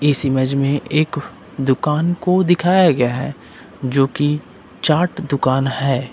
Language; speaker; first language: Hindi; native; Hindi